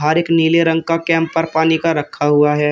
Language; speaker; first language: Hindi; native; Hindi